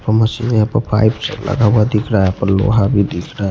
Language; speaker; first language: Hindi; non-native, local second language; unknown